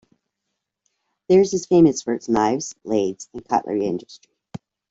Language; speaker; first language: English; native; English